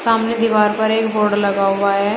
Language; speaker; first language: Hindi; native; Hindi